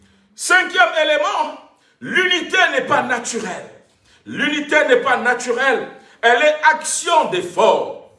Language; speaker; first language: French; non-native, local second language; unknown